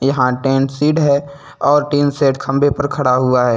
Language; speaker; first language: Hindi; native; Hindi